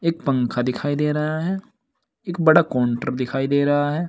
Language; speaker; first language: Hindi; native; Hindi